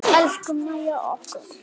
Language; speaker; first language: Icelandic; native; Icelandic